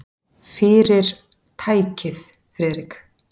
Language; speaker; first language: Icelandic; native; Icelandic